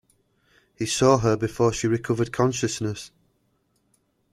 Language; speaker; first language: English; native; English